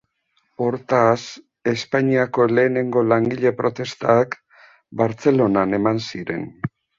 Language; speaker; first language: Basque; native; Basque